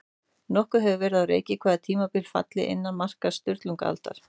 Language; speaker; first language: Icelandic; native; Icelandic